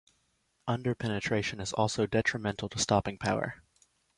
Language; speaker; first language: English; native; English